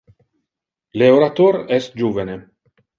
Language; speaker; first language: Interlingua; non-native, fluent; Italian